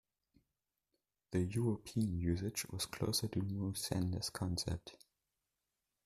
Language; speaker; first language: English; non-native, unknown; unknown